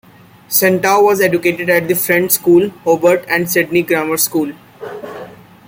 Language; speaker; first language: English; non-native, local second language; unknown